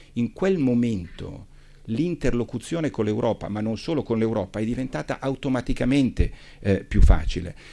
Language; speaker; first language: Italian; native; Italian